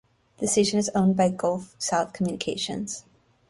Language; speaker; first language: English; native; English